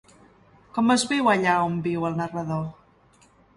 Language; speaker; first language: Catalan; non-native, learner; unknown